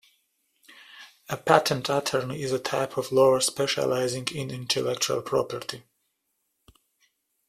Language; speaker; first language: English; native; English